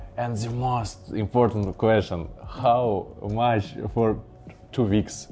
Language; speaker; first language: English; non-native, learner; Russian